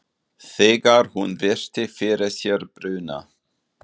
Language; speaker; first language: Icelandic; non-native, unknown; German